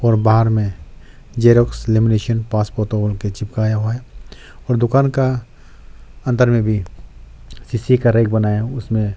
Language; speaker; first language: Hindi; non-native, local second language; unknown